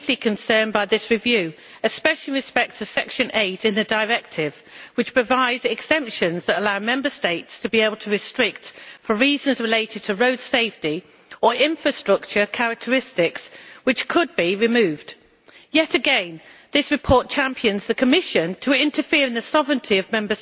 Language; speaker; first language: English; native; English